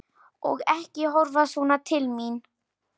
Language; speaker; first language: Icelandic; non-native, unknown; Polish